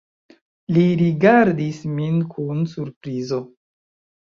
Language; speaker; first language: Esperanto; non-native, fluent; Chinese